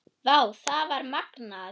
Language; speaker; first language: Icelandic; non-native, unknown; German